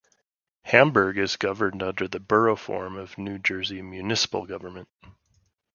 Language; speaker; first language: English; native; English